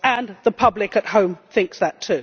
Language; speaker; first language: English; native; English